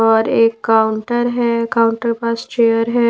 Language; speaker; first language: Hindi; non-native, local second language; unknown